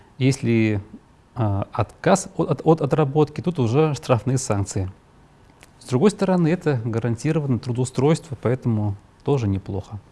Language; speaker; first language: Russian; native; Russian